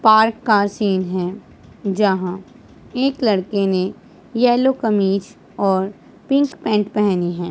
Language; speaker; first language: Hindi; non-native, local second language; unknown